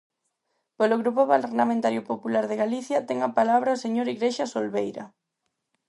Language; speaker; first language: Galician; non-native, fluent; Spanish